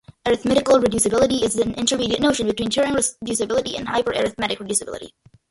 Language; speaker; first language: English; early bilingual, other home language; Malayalam